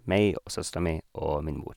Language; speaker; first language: Norwegian; non-native, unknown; English